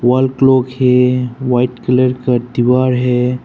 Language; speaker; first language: Hindi; non-native, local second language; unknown